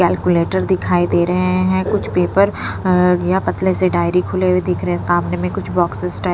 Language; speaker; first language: Hindi; non-native, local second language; Punjabi